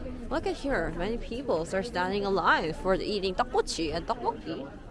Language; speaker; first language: English; non-native, fluent; Korean